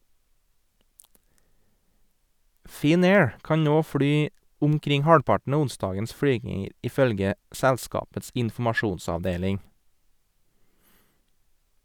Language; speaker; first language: Norwegian; native; Norwegian